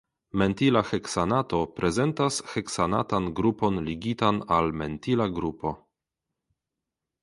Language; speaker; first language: Esperanto; non-native, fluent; Polish